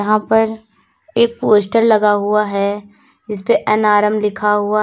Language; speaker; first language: Hindi; native; Hindi